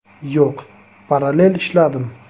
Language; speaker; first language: Uzbek; native; Uzbek